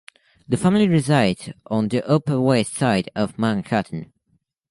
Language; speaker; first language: English; native; English